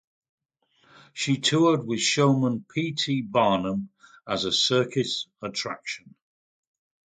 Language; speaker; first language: English; native; English